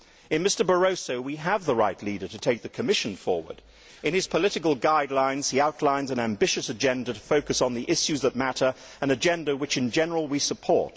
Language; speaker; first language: English; native; English